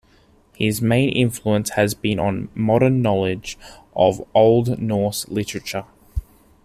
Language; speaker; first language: English; native; English